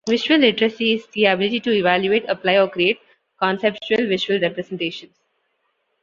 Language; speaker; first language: English; non-native, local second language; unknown